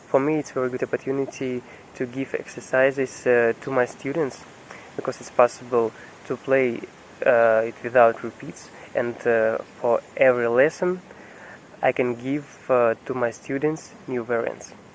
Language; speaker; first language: English; non-native, learner; Russian